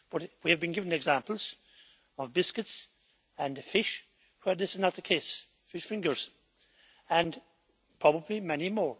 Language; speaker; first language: English; native; English